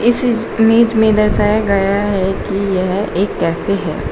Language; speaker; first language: Hindi; native; Hindi